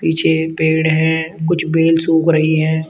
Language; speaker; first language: Hindi; native; Hindi